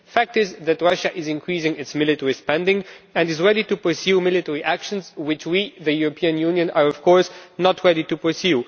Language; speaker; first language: English; non-native, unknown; Romanian